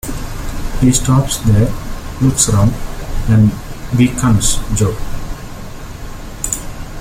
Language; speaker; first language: English; non-native, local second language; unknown